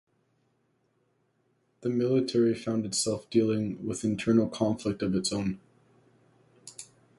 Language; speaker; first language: English; native; English